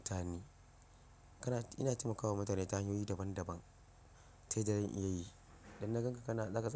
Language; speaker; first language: Hausa; non-native, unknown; Yoruba